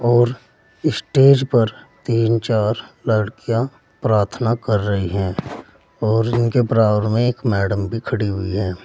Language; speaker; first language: Hindi; native; Hindi